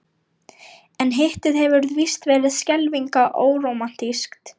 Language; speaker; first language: Icelandic; non-native, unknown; Lithuanian